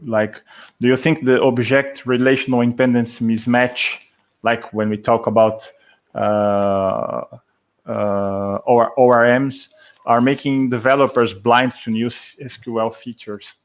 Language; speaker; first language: English; non-native, fluent; Portuguese